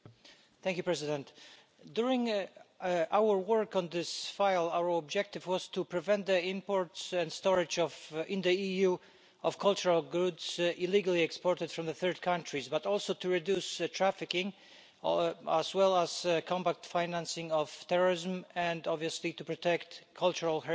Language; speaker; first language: English; non-native, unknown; Polish